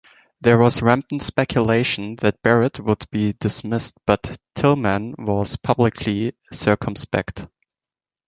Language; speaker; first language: English; non-native, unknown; German